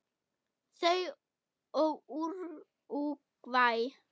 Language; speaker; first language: Icelandic; non-native, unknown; German